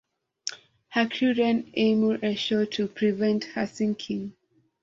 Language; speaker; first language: English; non-native, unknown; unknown